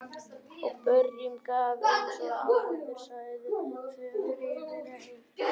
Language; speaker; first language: Icelandic; native; Icelandic